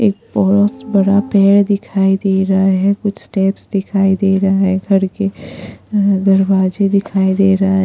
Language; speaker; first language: Hindi; non-native, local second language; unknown